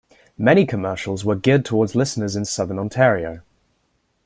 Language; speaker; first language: English; native; English